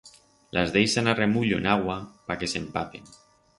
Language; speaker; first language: Aragonese; non-native, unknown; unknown